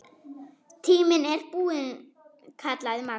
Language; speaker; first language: Icelandic; non-native, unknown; German